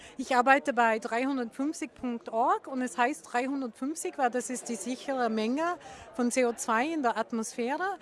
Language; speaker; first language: German; non-native, fluent; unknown